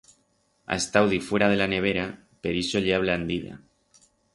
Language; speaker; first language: Aragonese; non-native, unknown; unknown